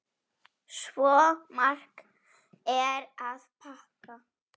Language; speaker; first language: Icelandic; non-native, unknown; Polish